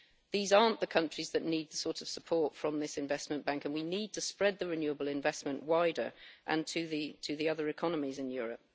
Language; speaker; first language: English; native; English